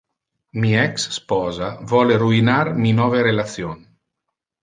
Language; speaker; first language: Interlingua; non-native, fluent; Italian